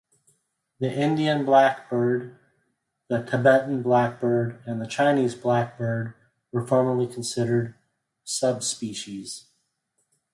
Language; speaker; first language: English; native; English